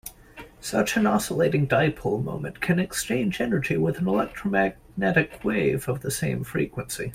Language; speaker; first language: English; native; English